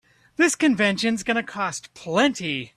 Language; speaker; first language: English; native; English